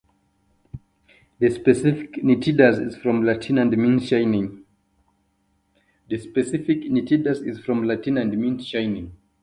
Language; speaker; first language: English; non-native, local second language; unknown